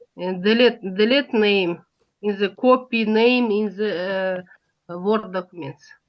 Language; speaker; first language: English; non-native, learner; Russian